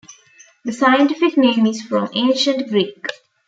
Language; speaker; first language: English; non-native, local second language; Tamil